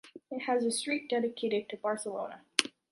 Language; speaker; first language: English; native; English